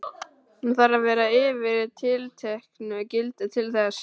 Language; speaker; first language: Icelandic; native; Icelandic